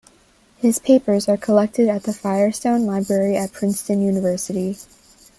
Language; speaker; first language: English; native; English